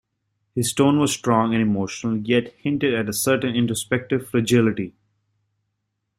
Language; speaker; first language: English; native; English